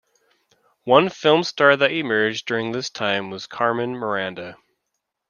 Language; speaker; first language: English; native; English